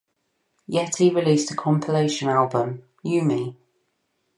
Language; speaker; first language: English; native; English